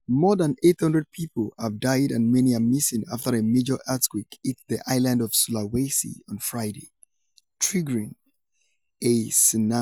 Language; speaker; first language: English; non-native, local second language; Yoruba